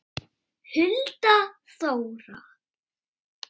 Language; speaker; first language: Icelandic; native; Icelandic